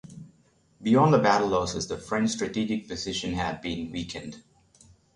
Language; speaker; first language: English; non-native, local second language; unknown